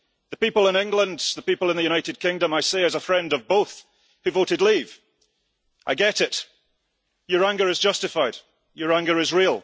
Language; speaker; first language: English; early bilingual, heritage; English